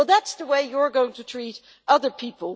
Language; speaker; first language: English; non-native, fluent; Dutch